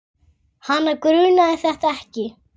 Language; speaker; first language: Icelandic; native; Icelandic